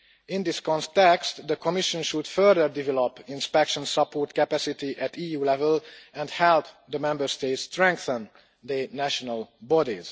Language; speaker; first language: English; non-native, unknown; Hungarian